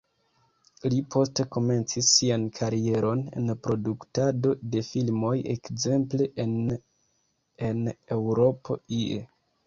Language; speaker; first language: Esperanto; non-native, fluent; Kinyarwanda